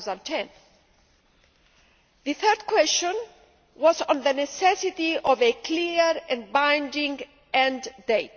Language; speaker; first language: English; non-native, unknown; Greek